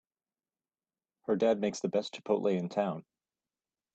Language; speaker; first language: English; native; English